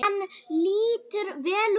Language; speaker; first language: Icelandic; native; Icelandic